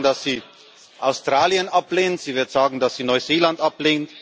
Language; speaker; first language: German; native; German